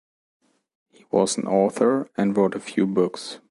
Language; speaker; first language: English; non-native, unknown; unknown